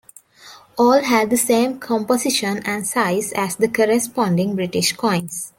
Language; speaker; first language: English; non-native, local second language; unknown